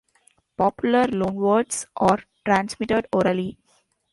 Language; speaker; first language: English; non-native, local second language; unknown